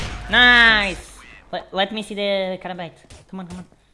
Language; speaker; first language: English; non-native, learner; Portuguese